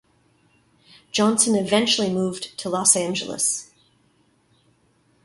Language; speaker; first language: English; native; English